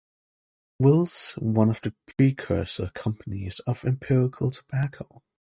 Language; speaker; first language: English; native; English